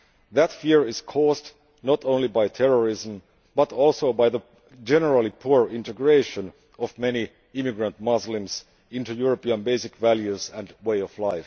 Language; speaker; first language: English; non-native, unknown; Finnish